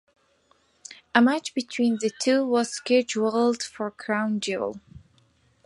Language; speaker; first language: English; non-native, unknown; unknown